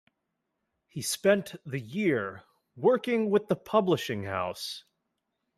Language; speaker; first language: English; native; English